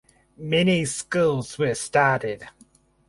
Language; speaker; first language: English; native; English